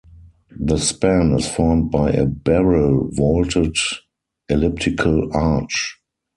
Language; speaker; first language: English; non-native, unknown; German